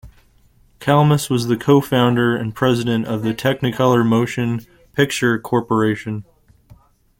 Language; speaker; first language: English; native; English